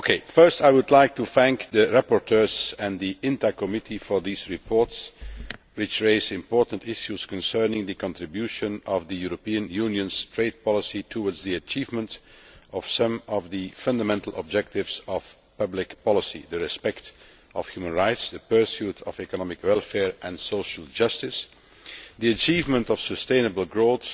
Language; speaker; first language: English; non-native, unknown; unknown